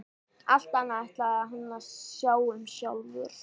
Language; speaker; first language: Icelandic; native; Icelandic